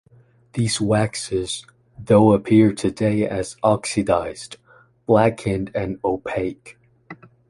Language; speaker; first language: English; non-native, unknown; Chinese